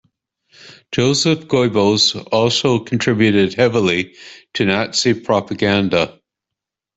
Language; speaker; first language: English; native; English